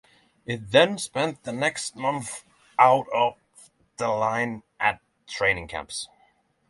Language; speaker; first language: English; non-native, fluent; Norwegian